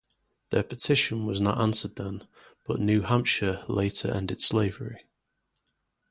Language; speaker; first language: English; native; English